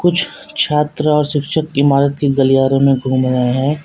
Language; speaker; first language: Hindi; native; Hindi